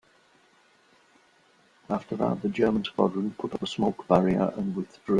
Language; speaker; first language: English; non-native, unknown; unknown